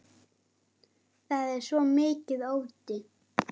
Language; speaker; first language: Icelandic; native; Icelandic